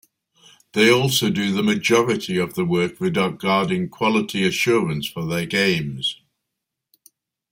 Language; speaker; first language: English; native; English